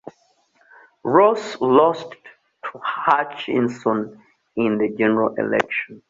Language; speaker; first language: English; non-native, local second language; Ganda